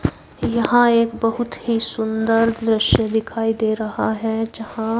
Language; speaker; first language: Hindi; native; Hindi